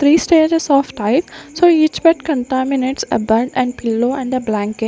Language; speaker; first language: English; non-native, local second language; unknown